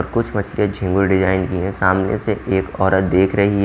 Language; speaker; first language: Hindi; native; Hindi